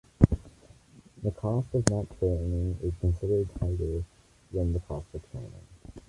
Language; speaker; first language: English; native; English